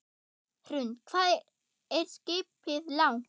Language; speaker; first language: Icelandic; non-native, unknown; German